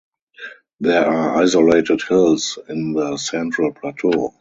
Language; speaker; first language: English; non-native, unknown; German